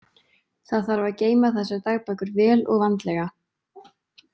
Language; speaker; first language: Icelandic; native; Icelandic